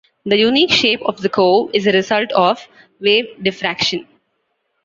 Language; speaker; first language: English; non-native, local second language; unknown